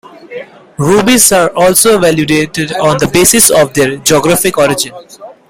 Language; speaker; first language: English; non-native, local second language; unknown